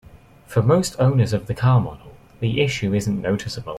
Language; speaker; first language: English; native; English